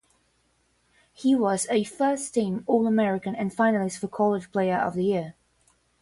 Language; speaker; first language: English; non-native, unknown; Portuguese